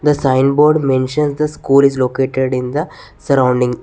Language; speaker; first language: English; non-native, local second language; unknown